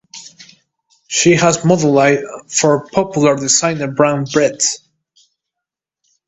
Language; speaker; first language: English; non-native, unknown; Spanish